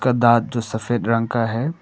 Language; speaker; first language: Hindi; non-native, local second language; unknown